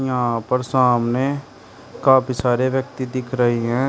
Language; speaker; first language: Hindi; native; Hindi